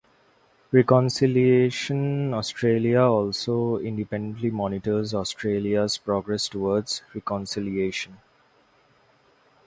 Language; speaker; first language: English; non-native, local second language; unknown